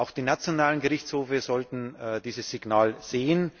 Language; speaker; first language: German; native; German